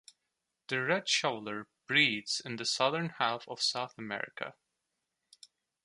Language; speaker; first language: English; non-native, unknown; Turkish